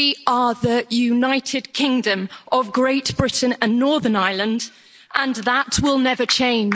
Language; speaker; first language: English; native; English